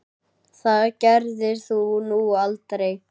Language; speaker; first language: Icelandic; native; Icelandic